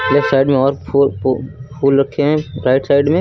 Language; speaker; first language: Hindi; native; Hindi